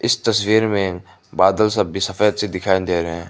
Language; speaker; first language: Hindi; non-native, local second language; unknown